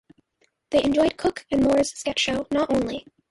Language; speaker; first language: English; native; English